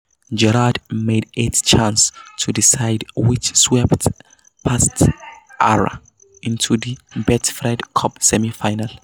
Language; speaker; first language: English; non-native, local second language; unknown